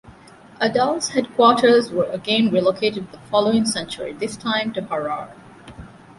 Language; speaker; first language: English; non-native, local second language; Divehi